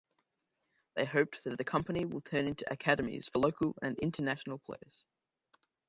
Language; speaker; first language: English; native; English